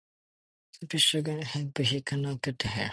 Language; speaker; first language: English; non-native, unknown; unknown